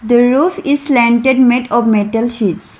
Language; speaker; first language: English; non-native, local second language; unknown